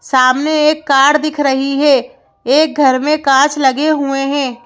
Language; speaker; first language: Hindi; native; Hindi